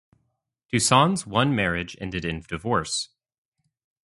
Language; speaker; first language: English; native; English